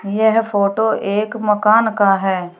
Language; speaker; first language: Hindi; native; Hindi